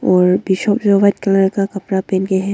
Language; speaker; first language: Hindi; early bilingual, other home language; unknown